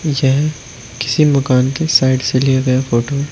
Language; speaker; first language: Hindi; native; Hindi